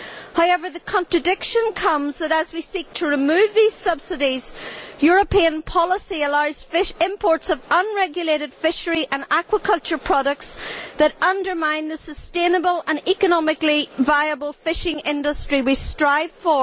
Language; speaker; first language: English; native; English